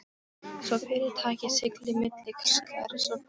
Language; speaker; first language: Icelandic; non-native, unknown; Polish